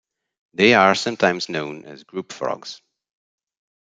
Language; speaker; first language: English; non-native, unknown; Portuguese